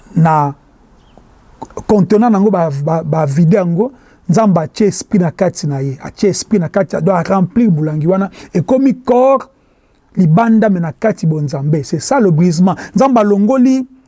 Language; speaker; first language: Lingala; native; Lingala